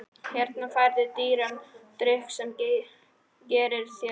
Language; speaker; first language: Icelandic; non-native, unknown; Polish